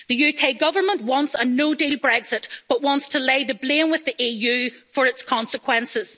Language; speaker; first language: English; native; English